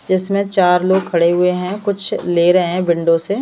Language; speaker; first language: Hindi; native; Hindi